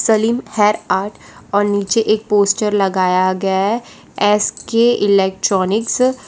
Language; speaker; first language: Hindi; non-native, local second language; Gujarati